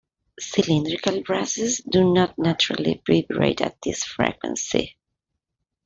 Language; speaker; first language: English; non-native, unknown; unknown